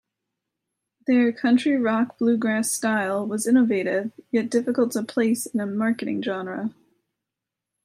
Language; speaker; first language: English; native; English